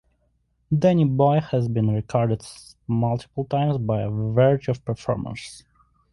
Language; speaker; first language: English; non-native, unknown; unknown